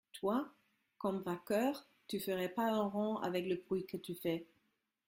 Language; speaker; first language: French; non-native, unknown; German